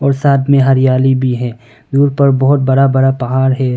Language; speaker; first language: Hindi; non-native, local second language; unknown